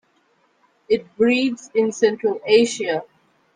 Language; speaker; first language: English; non-native, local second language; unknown